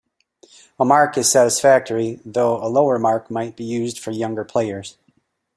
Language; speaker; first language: English; native; English